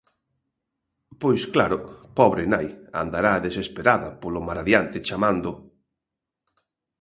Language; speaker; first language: Galician; native; Galician